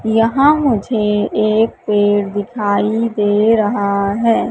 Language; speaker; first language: Hindi; native; Hindi